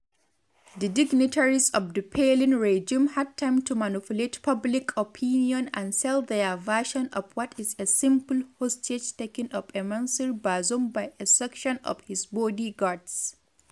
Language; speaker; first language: English; non-native, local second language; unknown